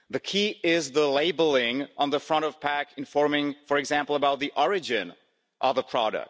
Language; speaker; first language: English; non-native, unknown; Czech